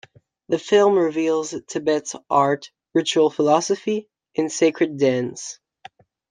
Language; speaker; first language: English; non-native, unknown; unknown